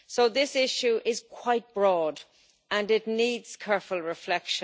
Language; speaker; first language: English; native; English